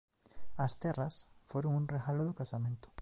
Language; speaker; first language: Galician; native; Galician